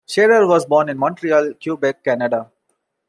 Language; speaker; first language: English; non-native, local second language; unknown